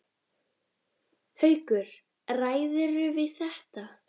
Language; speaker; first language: Icelandic; native; Icelandic